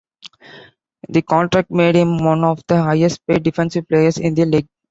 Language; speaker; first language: English; non-native, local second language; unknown